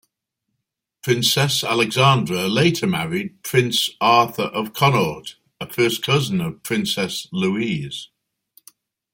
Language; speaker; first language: English; native; English